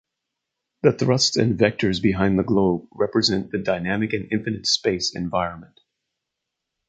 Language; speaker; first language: English; native; English